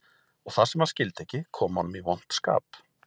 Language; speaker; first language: Icelandic; native; Icelandic